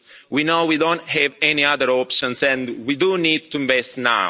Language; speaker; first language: English; non-native, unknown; Italian